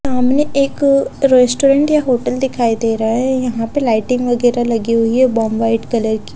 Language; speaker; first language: Hindi; non-native, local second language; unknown